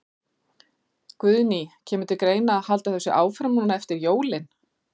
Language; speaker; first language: Icelandic; native; Icelandic